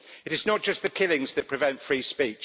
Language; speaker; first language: English; native; English